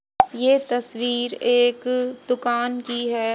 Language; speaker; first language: Hindi; native; Hindi